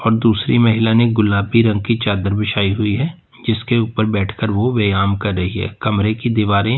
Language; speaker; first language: Hindi; native; Hindi